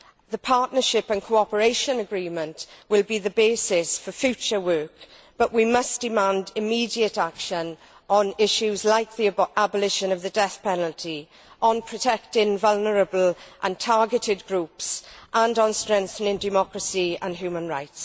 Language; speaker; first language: English; native; English